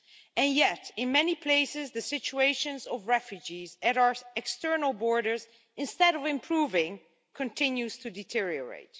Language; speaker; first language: English; non-native, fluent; Dutch